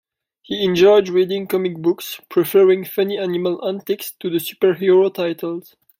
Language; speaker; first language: English; non-native, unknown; French